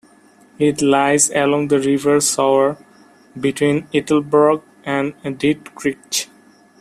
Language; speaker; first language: English; non-native, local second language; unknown